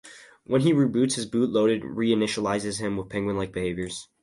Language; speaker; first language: English; native; English